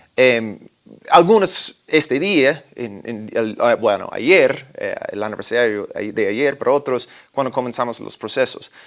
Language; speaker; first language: Spanish; non-native, fluent; English